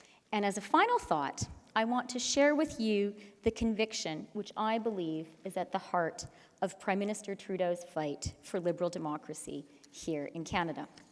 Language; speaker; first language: English; native; English